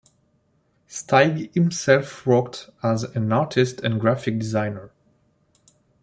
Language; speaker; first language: English; non-native, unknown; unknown